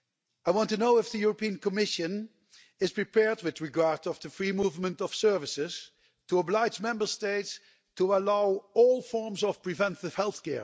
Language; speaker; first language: English; non-native, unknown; Dutch